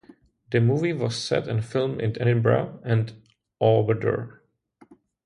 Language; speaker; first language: English; non-native, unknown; Czech